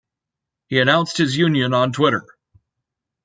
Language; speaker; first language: English; native; English